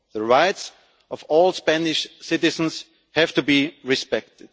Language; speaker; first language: English; non-native, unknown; German